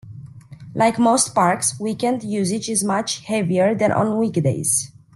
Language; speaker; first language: English; non-native, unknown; Romanian